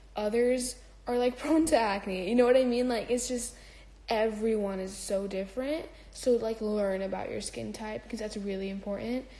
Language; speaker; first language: English; early bilingual, other home language; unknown